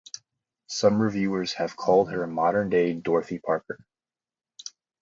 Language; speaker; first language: English; native; English